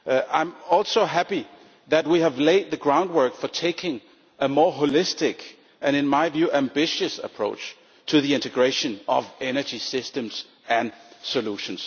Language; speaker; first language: English; non-native, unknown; Danish